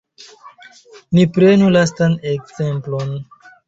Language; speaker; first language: Esperanto; non-native, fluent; Chinese